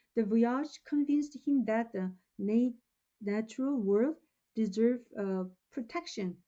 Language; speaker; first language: English; non-native, fluent; Korean